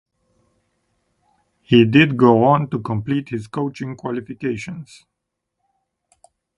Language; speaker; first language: English; non-native, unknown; Romanian